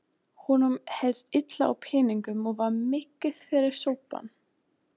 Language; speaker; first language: Icelandic; non-native, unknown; German